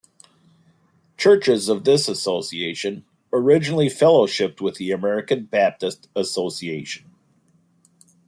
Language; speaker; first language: English; native; English